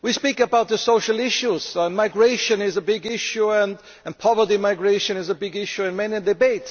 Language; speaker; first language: English; non-native, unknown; German